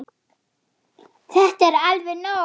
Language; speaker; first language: Icelandic; non-native, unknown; German